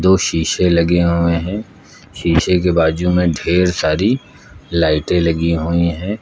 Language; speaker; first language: Hindi; native; Hindi